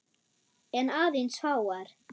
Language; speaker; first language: Icelandic; non-native, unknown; German